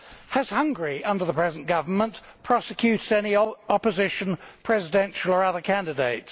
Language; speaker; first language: English; native; English